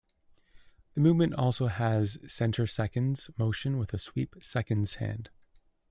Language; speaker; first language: English; native; English